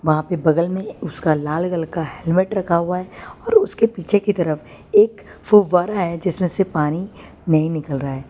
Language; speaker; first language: Hindi; non-native, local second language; Gujarati